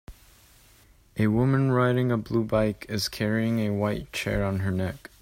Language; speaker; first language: English; native; English